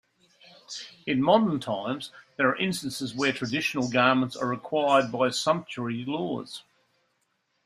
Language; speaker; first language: English; native; English